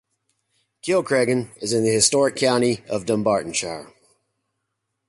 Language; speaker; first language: English; native; English